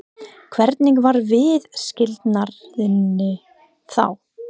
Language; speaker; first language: Icelandic; non-native, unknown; English